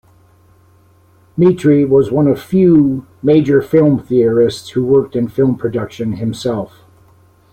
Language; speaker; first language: English; native; English